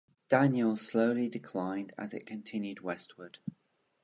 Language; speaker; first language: English; native; English